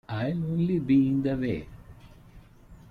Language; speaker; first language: English; non-native, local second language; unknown